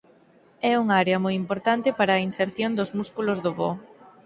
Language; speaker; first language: Galician; native; Galician